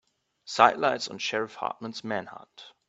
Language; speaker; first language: English; non-native, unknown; German